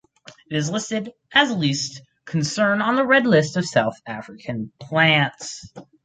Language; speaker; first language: English; native; English